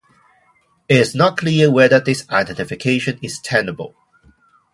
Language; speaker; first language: English; non-native, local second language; Cantonese